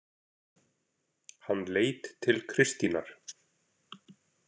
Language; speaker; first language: Icelandic; native; Icelandic